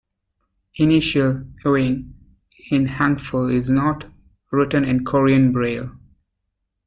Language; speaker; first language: English; native; English